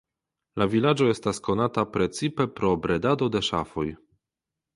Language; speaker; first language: Esperanto; non-native, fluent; Polish